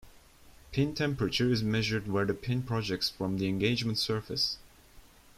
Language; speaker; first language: English; non-native, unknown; Turkish